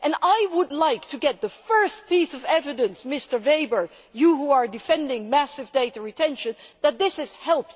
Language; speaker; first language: English; non-native, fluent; Dutch